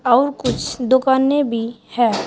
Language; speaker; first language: Hindi; native; Hindi